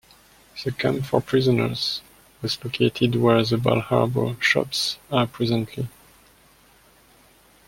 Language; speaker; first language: English; non-native, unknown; French